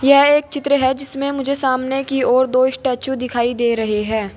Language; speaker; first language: Hindi; native; Hindi